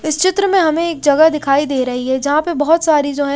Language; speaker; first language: Hindi; native; Hindi